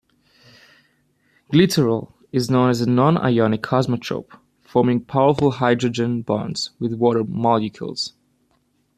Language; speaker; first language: English; native; English